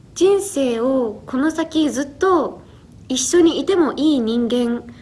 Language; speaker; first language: Japanese; early bilingual, heritage; Japanese